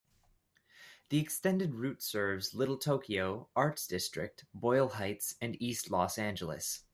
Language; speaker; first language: English; native; English